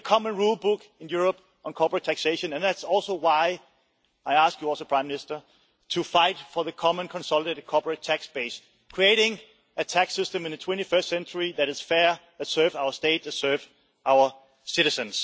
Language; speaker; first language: English; non-native, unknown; Danish